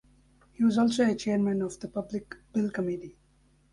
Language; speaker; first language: English; native; English